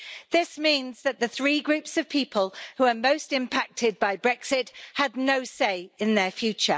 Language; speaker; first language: English; native; English